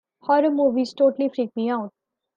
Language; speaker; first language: English; non-native, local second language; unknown